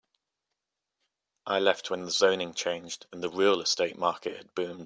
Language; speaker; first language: English; native; English